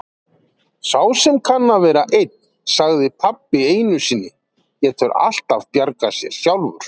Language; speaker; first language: Icelandic; native; Icelandic